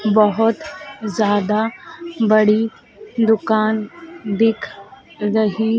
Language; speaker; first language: Hindi; native; Hindi